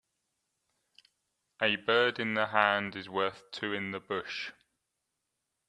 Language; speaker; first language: English; native; English